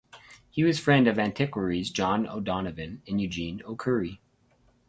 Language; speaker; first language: English; native; English